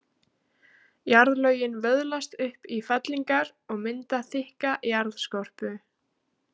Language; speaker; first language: Icelandic; native; Icelandic